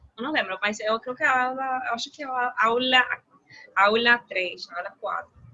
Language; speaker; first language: Portuguese; non-native, related language; Spanish